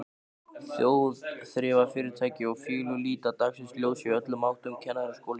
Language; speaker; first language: Icelandic; native; Icelandic